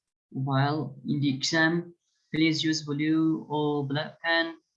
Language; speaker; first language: English; non-native, fluent; Turkish